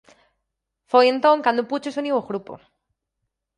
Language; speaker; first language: Galician; native; Galician